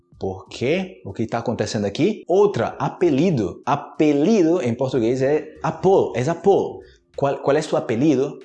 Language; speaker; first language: Portuguese; native; Portuguese